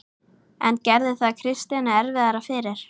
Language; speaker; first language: Icelandic; native; Icelandic